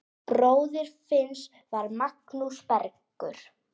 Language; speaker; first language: Icelandic; native; Icelandic